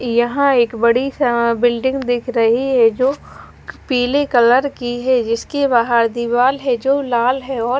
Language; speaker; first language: Hindi; non-native, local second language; Punjabi